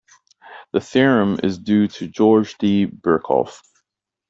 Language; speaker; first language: English; native; English